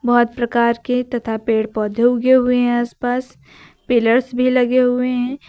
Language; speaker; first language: Hindi; native; Hindi